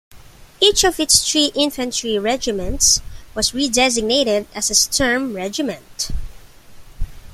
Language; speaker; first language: English; non-native, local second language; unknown